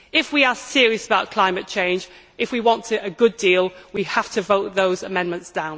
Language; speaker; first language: English; native; English